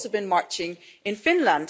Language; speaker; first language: English; non-native, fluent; German